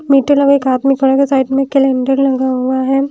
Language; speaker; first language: Hindi; native; Hindi